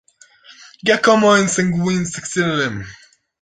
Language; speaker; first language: English; native; English